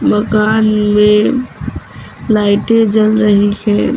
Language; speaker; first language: Hindi; native; Hindi